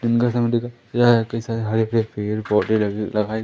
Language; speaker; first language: Hindi; native; Hindi